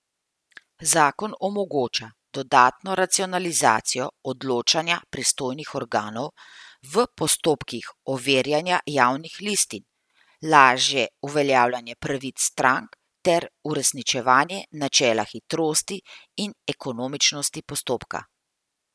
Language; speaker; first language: Slovenian; native; Slovenian